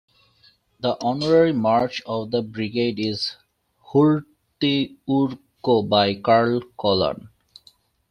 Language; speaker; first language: English; native; English